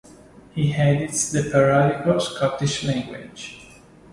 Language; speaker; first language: English; non-native, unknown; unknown